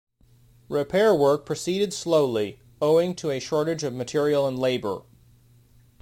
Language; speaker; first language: English; native; English